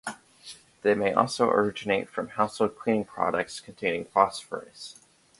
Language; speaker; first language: English; native; English